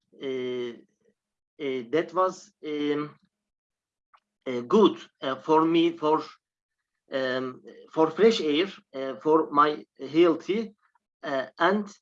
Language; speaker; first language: English; non-native, learner; Turkish